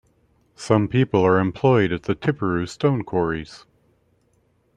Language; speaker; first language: English; native; English